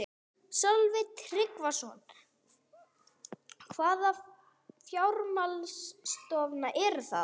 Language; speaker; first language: Icelandic; non-native, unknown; English